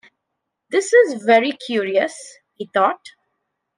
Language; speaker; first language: English; non-native, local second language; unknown